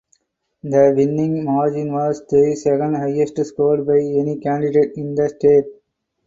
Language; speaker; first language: English; non-native, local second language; Tamil